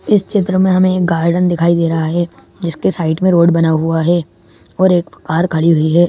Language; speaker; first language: Hindi; native; Hindi